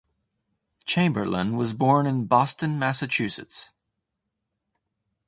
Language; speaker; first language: English; native; English